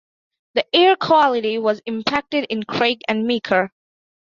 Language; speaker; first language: English; non-native, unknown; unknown